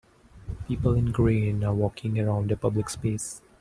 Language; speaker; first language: English; non-native, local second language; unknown